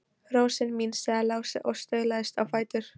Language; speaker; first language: Icelandic; non-native, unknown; Polish